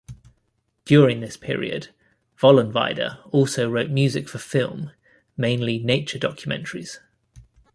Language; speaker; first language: English; native; English